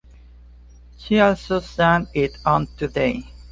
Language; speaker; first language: English; non-native, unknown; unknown